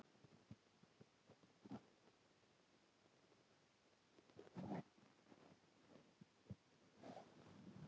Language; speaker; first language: Icelandic; native; Icelandic